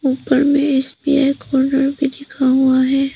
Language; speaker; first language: Hindi; non-native, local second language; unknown